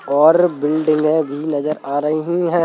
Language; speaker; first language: Hindi; native; Hindi